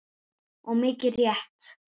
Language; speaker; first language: Icelandic; native; Icelandic